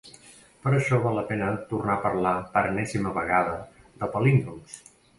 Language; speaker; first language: Catalan; native; Catalan